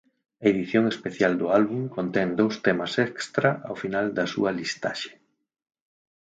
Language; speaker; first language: Galician; native; Galician